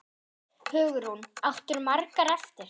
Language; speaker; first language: Icelandic; non-native, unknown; German